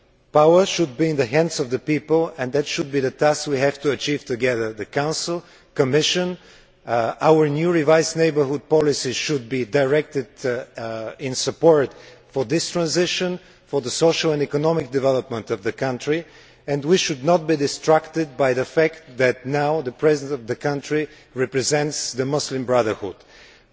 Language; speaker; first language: English; non-native, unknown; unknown